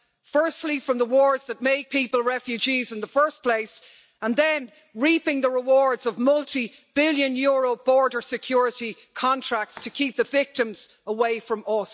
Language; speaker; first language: English; native; English